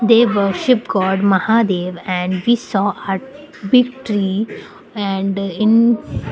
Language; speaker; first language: English; non-native, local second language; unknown